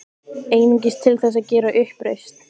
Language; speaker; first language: Icelandic; native; Icelandic